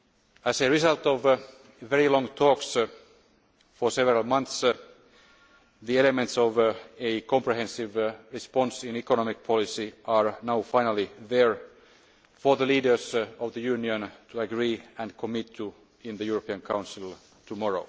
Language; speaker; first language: English; non-native, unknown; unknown